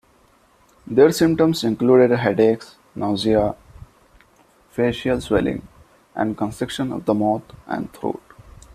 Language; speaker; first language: English; non-native, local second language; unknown